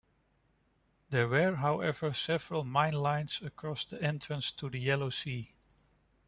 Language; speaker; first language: English; non-native, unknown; Dutch